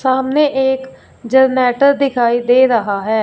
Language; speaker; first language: Hindi; non-native, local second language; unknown